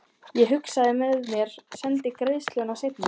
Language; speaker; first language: Icelandic; native; Icelandic